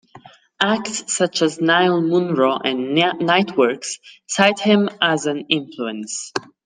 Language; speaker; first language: English; non-native, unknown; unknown